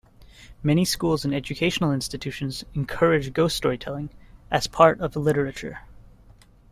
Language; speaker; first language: English; native; English